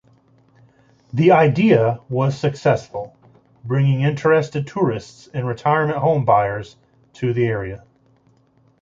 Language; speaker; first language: English; native; English